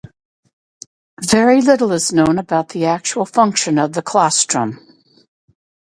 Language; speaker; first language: English; native; English